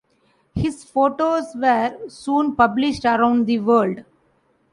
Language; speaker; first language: English; non-native, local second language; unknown